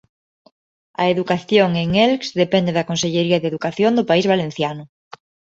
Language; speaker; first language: Galician; non-native, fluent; Spanish